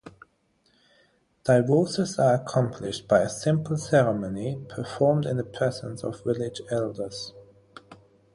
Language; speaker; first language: English; non-native, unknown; German